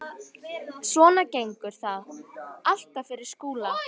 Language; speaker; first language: Icelandic; native; Icelandic